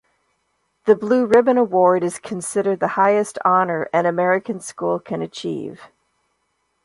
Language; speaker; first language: English; native; English